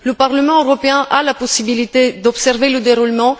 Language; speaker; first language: French; non-native, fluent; Bulgarian